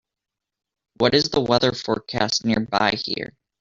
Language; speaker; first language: English; native; English